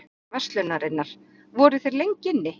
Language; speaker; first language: Icelandic; native; Icelandic